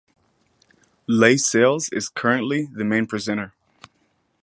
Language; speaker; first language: English; native; English